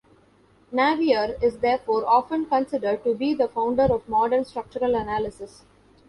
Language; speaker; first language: English; non-native, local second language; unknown